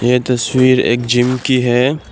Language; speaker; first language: Hindi; non-native, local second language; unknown